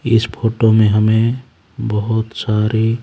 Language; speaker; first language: Hindi; native; Hindi